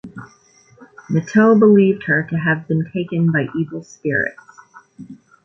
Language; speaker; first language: English; native; English